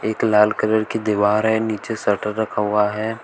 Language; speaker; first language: Hindi; native; Hindi